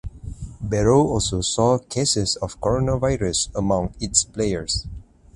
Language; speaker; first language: English; non-native, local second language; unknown